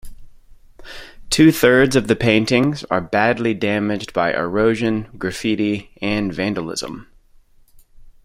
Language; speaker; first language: English; native; English